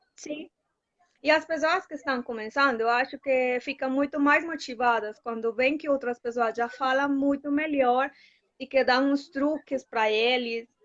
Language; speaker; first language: Portuguese; non-native, fluent; Spanish